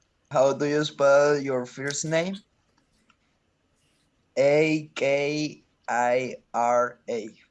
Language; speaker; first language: English; non-native, learner; Spanish